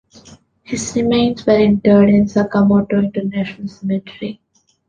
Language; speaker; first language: English; non-native, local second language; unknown